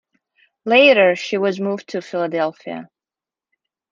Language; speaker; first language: English; non-native, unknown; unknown